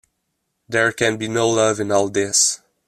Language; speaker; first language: English; non-native, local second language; French